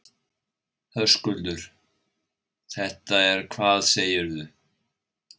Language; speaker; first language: Icelandic; native; Icelandic